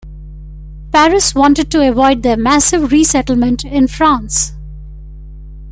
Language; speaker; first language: English; non-native, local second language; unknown